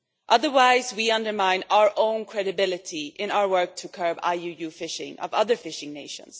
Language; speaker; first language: English; non-native, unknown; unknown